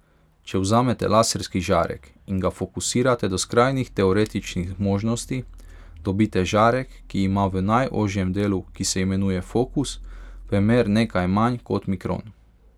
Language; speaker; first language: Slovenian; non-native, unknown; Hungarian